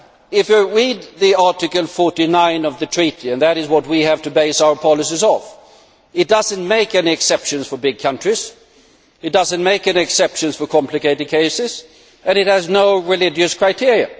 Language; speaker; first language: English; non-native, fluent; Swedish